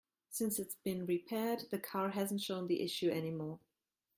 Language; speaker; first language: English; non-native, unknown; German